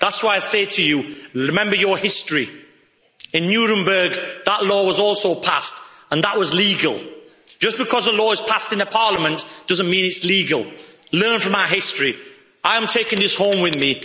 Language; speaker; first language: English; native; English